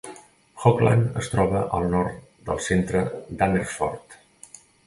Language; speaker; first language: Catalan; native; Catalan